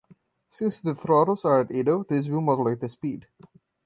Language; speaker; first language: English; non-native, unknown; Portuguese